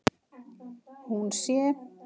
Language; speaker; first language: Icelandic; native; Icelandic